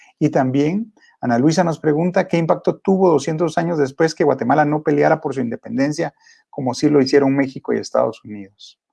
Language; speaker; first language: Spanish; native; Spanish